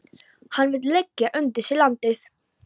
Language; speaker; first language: Icelandic; non-native, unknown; Polish